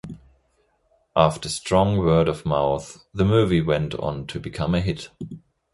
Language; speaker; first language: English; non-native, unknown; German